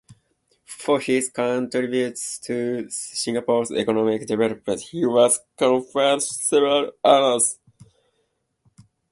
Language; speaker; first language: English; non-native, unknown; Japanese